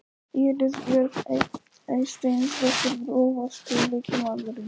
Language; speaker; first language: Icelandic; non-native, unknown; Polish